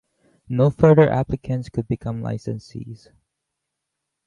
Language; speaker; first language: English; native; English